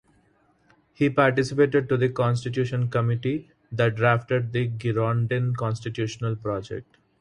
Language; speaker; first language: English; non-native, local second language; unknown